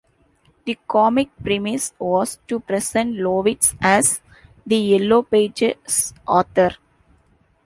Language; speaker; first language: English; non-native, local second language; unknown